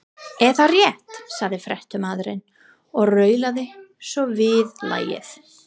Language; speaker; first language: Icelandic; non-native, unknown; English